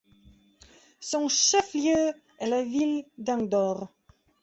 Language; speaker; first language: French; non-native, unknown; Belarusian